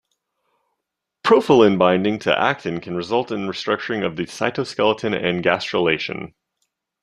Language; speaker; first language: English; native; English